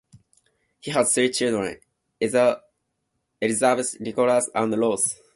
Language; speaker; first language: English; non-native, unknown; Japanese